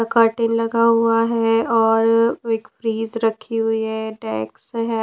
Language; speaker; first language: Hindi; non-native, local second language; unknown